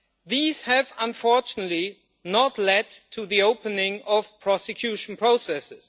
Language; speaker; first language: English; non-native, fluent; German